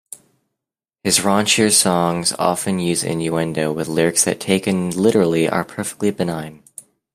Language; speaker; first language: English; native; English